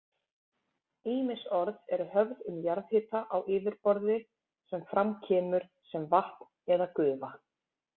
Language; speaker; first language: Icelandic; native; Icelandic